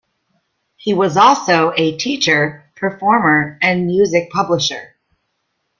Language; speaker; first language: English; native; English